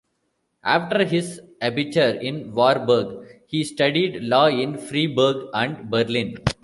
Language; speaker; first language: English; non-native, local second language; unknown